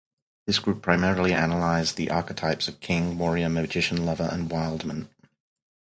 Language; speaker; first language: English; native; English